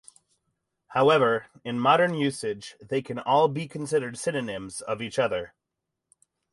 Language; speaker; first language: English; native; English